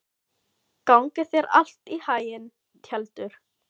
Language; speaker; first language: Icelandic; non-native, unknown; Filipino